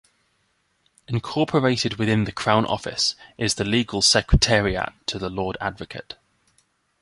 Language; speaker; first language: English; native; English